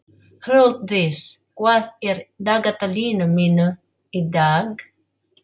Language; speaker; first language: Icelandic; non-native, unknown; Filipino